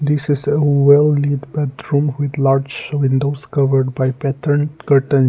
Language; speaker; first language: English; non-native, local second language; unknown